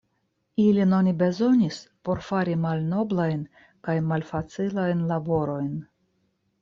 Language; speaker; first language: Esperanto; non-native, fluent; Russian